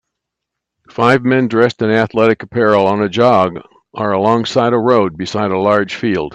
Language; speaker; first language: English; native; English